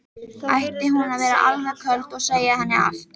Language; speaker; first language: Icelandic; native; Icelandic